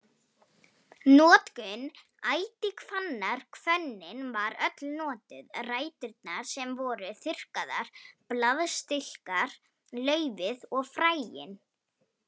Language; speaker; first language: Icelandic; non-native, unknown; Polish